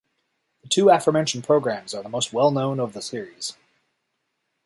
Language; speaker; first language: English; native; English